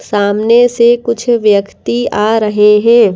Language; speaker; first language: Hindi; native; Hindi